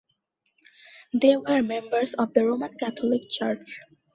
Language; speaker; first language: English; non-native, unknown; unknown